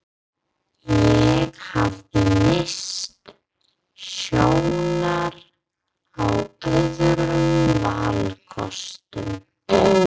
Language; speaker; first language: Icelandic; non-native, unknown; English